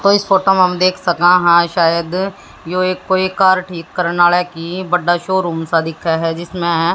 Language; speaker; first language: Hindi; native; Hindi